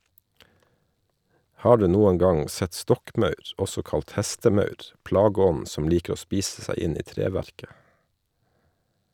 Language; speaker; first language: Norwegian; native; Norwegian